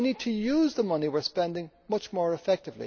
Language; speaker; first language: English; native; English